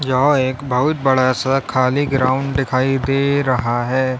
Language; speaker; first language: Hindi; native; Hindi